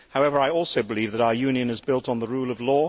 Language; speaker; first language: English; native; English